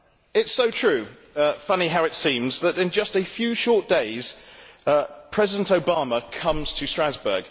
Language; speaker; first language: English; native; English